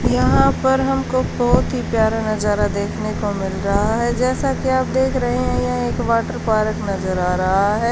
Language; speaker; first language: Hindi; native; Hindi